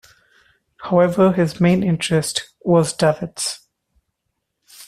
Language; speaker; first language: English; non-native, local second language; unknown